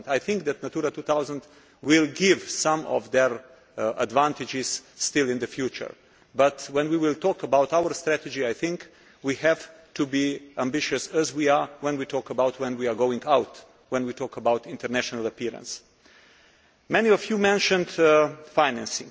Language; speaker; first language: English; non-native, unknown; Slovenian